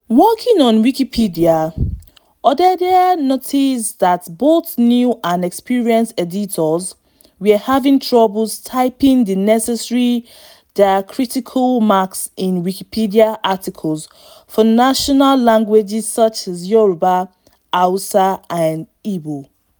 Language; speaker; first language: English; non-native, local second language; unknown